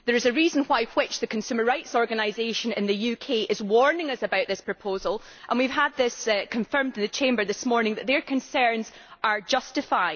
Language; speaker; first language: English; native; English